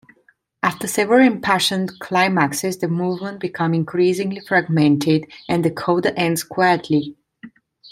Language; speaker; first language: English; non-native, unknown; Italian